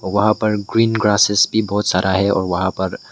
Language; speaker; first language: Hindi; non-native, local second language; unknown